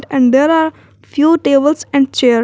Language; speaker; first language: English; non-native, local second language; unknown